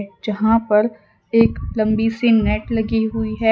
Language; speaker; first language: Hindi; non-native, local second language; Gujarati